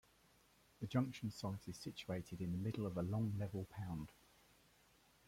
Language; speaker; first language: English; native; English